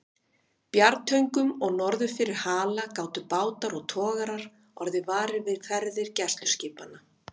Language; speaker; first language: Icelandic; native; Icelandic